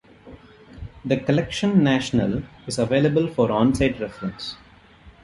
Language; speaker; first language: English; non-native, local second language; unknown